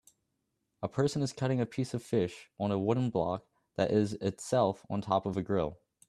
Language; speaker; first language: English; native; English